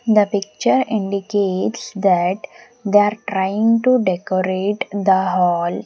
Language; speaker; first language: English; non-native, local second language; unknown